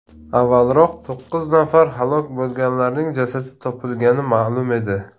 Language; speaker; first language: Uzbek; non-native, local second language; Tajik